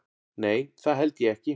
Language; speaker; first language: Icelandic; native; Icelandic